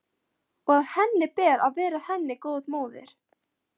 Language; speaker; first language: Icelandic; non-native, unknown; Polish